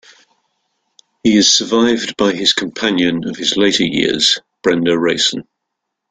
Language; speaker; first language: English; native; English